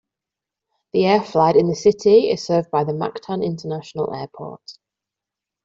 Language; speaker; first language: English; non-native, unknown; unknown